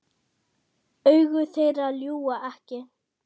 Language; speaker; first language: Icelandic; non-native, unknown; German